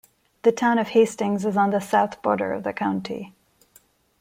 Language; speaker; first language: English; non-native, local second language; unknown